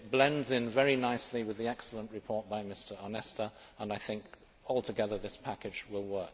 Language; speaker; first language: English; native; English